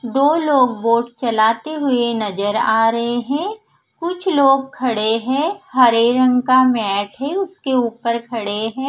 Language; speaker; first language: Hindi; non-native, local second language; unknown